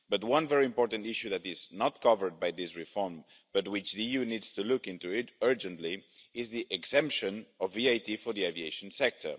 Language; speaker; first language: English; non-native, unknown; Spanish